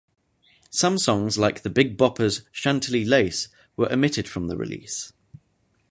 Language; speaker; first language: English; native; English